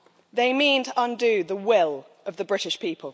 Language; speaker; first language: English; native; English